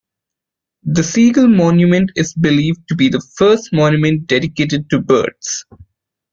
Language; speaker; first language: English; non-native, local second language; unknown